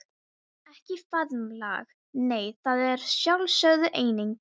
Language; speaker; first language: Icelandic; non-native, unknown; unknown